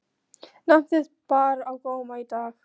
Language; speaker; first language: Icelandic; non-native, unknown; Polish